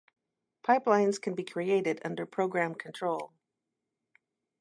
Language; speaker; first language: English; native; English